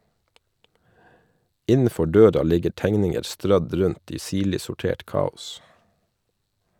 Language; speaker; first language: Norwegian; native; Norwegian